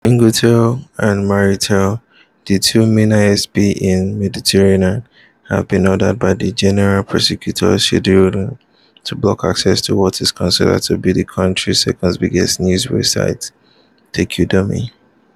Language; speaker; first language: English; non-native, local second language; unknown